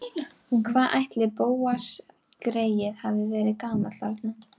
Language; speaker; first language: Icelandic; native; Icelandic